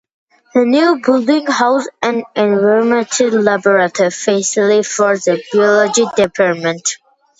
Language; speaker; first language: English; non-native, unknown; Georgian